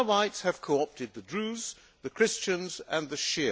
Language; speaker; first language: English; non-native, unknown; Hungarian